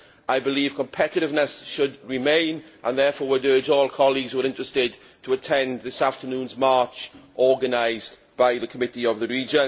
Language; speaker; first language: English; native; English